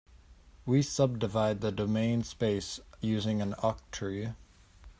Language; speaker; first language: English; native; English